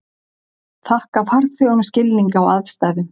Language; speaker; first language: Icelandic; native; Icelandic